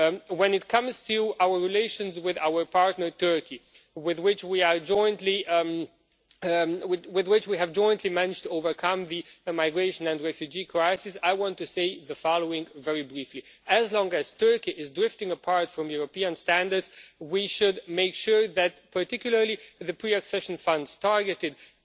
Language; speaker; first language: English; non-native, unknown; Romanian